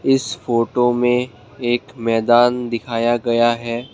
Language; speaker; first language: Hindi; non-native, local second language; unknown